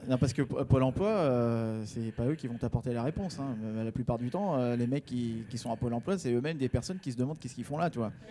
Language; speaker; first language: French; native; French